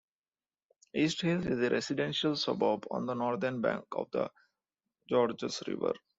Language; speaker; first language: English; non-native, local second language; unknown